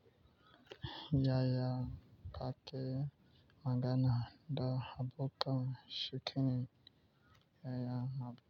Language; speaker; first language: Hausa; non-native, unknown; Yoruba